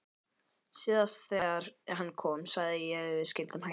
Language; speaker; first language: Icelandic; native; Icelandic